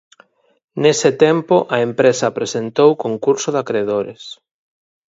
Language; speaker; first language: Galician; native; Galician